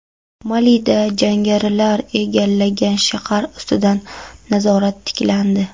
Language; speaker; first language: Uzbek; non-native, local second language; Kara-Kalpak